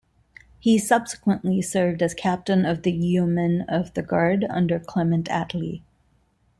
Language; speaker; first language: English; non-native, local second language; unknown